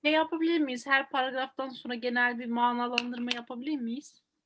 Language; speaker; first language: Turkish; native; Turkish